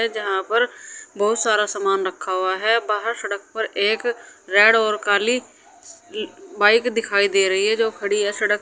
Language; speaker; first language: Hindi; native; Hindi